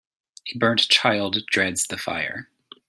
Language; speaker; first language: English; native; English